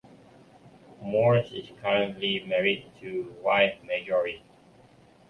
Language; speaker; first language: English; non-native, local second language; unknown